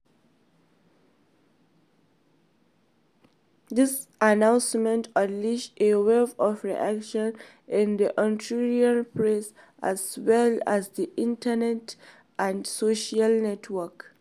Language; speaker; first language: English; non-native, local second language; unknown